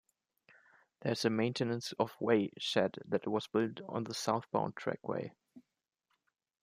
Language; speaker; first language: English; non-native, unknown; German